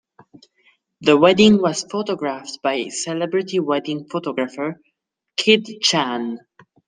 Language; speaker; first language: English; non-native, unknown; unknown